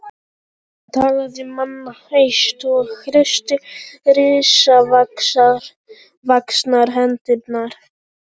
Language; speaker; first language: Icelandic; non-native, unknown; Polish